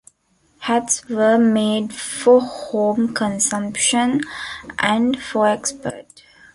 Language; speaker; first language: English; non-native, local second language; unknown